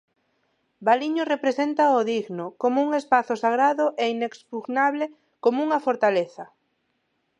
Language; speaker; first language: Galician; non-native, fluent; Spanish